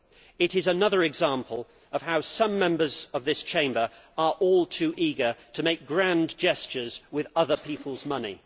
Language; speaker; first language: English; native; English